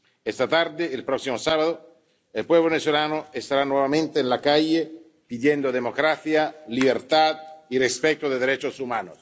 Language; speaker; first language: Spanish; non-native, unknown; Italian